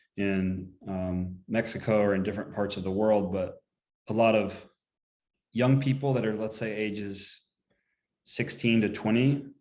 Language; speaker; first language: English; native; English